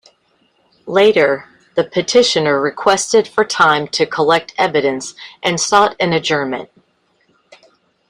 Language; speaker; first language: English; native; English